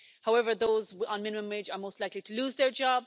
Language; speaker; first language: English; native; English